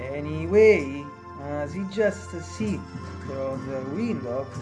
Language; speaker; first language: English; non-native, fluent; Italian